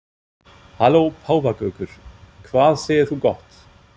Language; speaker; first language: Icelandic; non-native, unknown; German